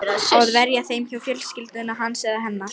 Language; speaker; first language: Icelandic; non-native, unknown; Lithuanian